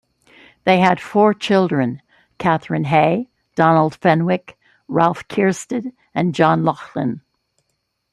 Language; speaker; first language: English; native; English